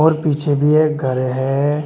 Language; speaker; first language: Hindi; native; Hindi